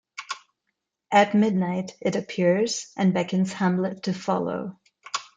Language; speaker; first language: English; non-native, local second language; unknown